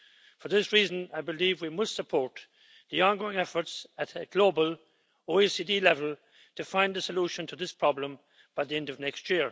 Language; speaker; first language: English; native; English